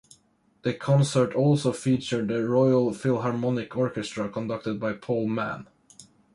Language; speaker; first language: English; non-native, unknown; Swedish